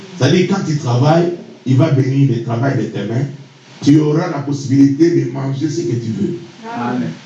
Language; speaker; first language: French; non-native, local second language; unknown